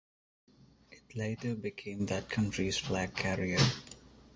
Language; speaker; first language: English; non-native, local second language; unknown